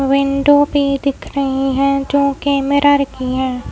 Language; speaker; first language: Hindi; native; Hindi